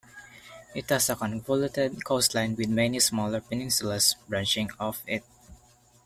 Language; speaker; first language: English; non-native, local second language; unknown